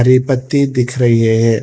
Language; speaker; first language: Hindi; non-native, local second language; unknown